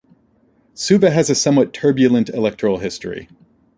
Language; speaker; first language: English; native; English